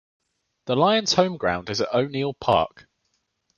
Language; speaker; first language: English; native; English